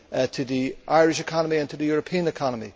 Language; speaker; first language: English; native; English